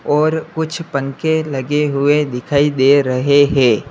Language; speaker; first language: Hindi; native; Hindi